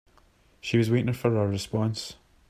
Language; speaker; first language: English; native; English